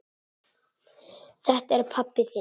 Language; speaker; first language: Icelandic; non-native, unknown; Italian